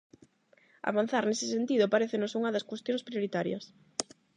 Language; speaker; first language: Galician; non-native, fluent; Spanish